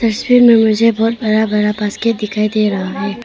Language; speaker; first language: Hindi; non-native, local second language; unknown